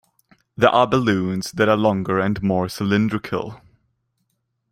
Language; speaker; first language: English; non-native, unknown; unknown